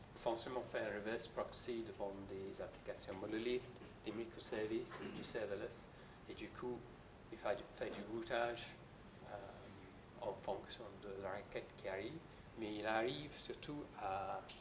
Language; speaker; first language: French; non-native, fluent; English